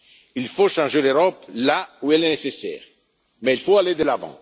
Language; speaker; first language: French; non-native, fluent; Italian